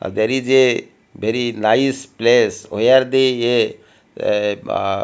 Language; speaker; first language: English; non-native, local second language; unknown